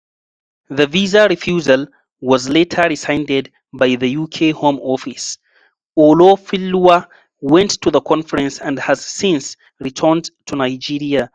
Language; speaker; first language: English; non-native, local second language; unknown